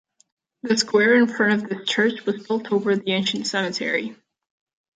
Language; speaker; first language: English; non-native, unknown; Catalan